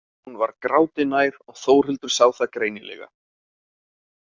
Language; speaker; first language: Icelandic; native; Icelandic